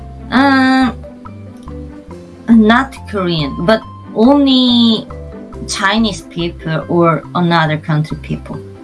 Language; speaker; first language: English; non-native, learner; Korean